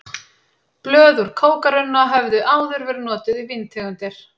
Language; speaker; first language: Icelandic; native; Icelandic